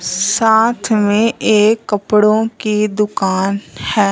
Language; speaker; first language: Hindi; non-native, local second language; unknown